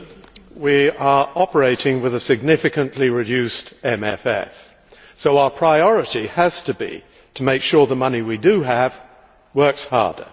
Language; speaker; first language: English; native; English